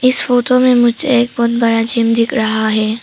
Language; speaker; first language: Hindi; non-native, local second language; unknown